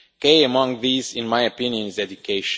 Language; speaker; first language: English; non-native, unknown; Romanian